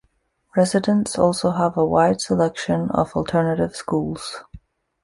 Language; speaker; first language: English; native; English